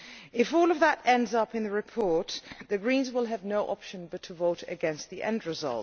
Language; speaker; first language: English; non-native, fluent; Dutch